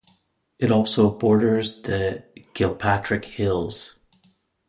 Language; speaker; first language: English; native; English